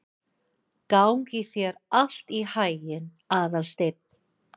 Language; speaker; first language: Icelandic; non-native, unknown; English